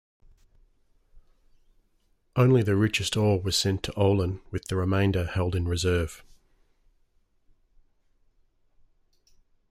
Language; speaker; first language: English; native; English